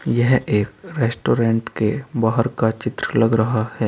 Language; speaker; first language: Hindi; native; Hindi